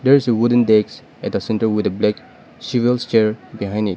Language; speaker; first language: English; non-native, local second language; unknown